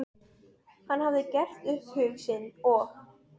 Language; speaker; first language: Icelandic; non-native, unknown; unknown